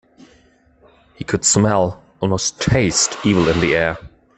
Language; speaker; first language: English; non-native, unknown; German